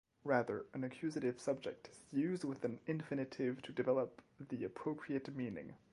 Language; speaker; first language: English; non-native, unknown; French